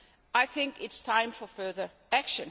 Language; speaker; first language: English; non-native, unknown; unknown